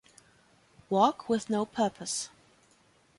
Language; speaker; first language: English; non-native, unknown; German